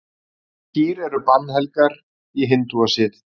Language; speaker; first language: Icelandic; native; Icelandic